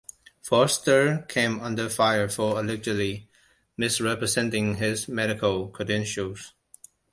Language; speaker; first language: English; non-native, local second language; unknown